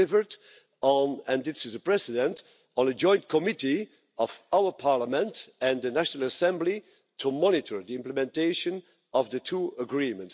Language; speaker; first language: English; non-native, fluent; Dutch